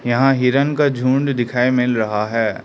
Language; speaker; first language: Hindi; non-native, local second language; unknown